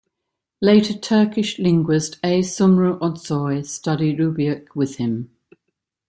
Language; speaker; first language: English; native; English